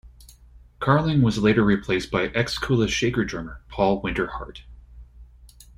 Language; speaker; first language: English; native; English